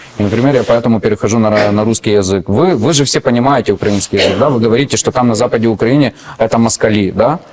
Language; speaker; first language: Russian; non-native, local second language; Ukrainian